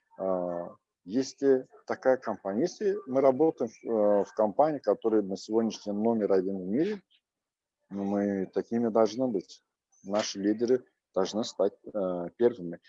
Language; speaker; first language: Russian; non-native, local second language; Azerbaijani